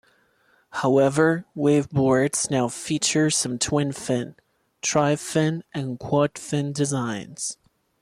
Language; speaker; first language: English; non-native, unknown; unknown